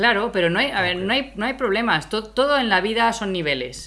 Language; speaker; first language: Spanish; native; Spanish